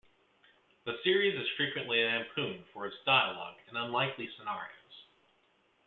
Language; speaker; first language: English; native; English